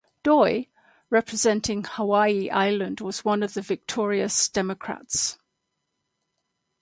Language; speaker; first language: English; native; English